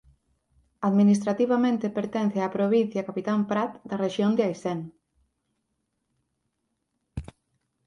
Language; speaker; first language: Galician; native; Galician